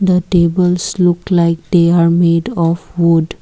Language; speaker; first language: English; non-native, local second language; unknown